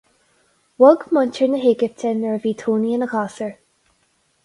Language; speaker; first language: Irish; non-native, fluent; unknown